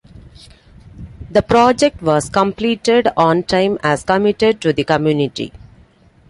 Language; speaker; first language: English; non-native, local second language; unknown